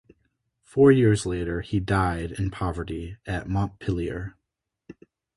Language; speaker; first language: English; native; English